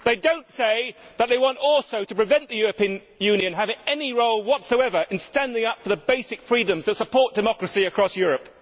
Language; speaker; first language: English; native; English